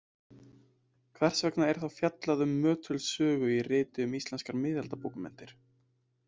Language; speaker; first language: Icelandic; native; Icelandic